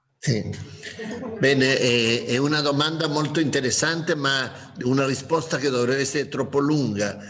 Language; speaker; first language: Italian; non-native, fluent; Spanish